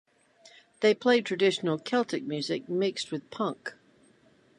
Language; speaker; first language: English; native; English